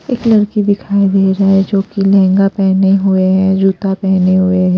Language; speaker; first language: Hindi; non-native, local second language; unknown